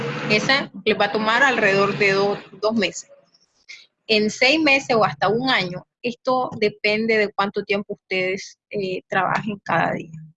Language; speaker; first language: Spanish; native; Spanish